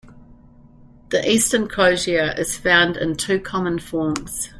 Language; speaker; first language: English; native; English